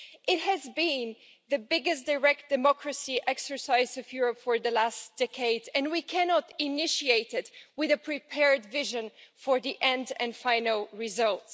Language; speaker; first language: English; non-native, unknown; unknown